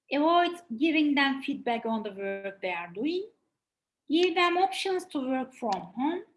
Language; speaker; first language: English; non-native, fluent; Turkish